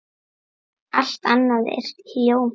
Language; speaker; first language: Icelandic; native; Icelandic